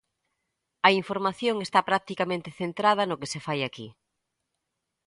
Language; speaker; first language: Galician; native; Galician